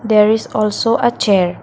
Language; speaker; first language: English; non-native, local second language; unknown